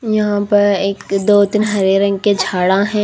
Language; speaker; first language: Hindi; native; Hindi